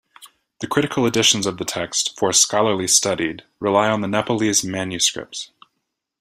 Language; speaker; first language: English; native; English